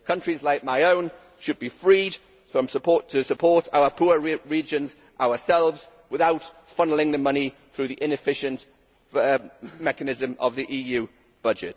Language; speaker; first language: English; native; English